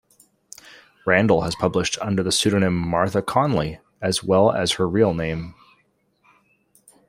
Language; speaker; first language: English; native; English